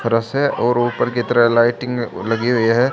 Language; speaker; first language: Hindi; native; Hindi